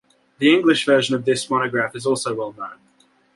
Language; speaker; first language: English; native; English